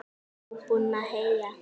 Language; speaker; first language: Icelandic; native; Icelandic